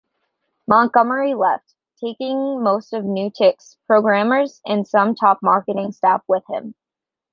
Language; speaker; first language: English; native; English